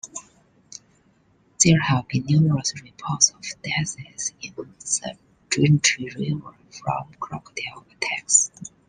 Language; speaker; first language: English; non-native, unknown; Chinese